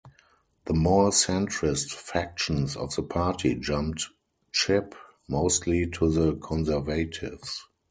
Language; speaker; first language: English; non-native, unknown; German